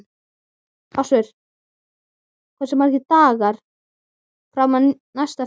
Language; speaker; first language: Icelandic; native; Icelandic